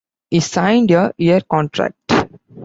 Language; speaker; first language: English; non-native, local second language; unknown